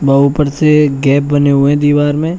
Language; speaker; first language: Hindi; native; Hindi